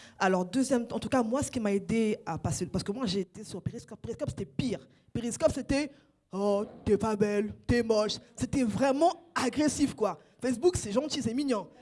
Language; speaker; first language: French; non-native, local second language; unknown